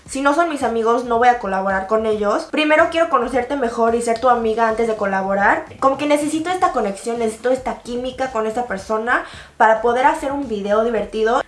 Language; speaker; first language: Spanish; early bilingual, other home language; Korean